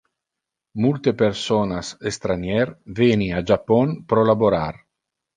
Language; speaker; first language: Interlingua; non-native, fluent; Italian